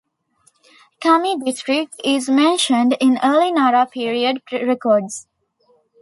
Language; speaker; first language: English; non-native, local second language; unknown